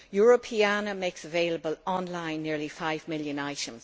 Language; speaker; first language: English; native; English